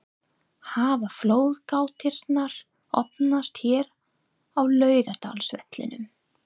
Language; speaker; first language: Icelandic; non-native, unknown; English